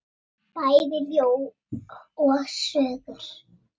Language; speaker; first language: Icelandic; native; Icelandic